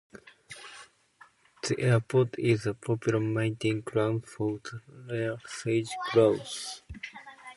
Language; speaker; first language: English; non-native, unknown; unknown